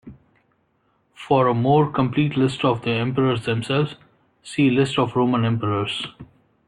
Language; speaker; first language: English; non-native, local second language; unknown